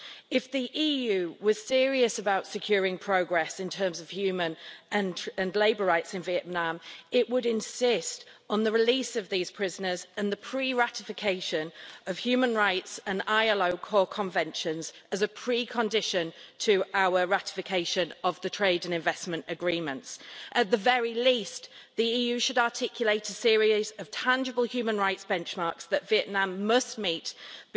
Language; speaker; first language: English; native; English